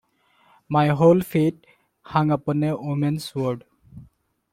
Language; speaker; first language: English; non-native, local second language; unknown